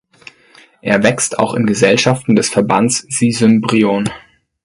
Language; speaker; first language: German; native; German